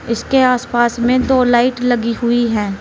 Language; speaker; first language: Hindi; native; Hindi